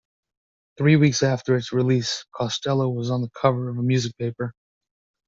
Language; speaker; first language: English; native; English